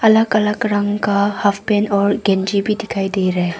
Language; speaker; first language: Hindi; non-native, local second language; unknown